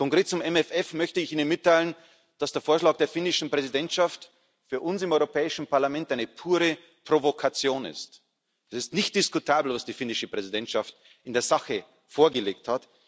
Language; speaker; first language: German; native; German